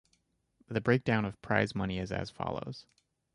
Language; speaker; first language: English; native; English